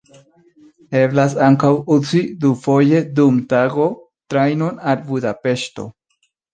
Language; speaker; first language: Esperanto; non-native, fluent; Spanish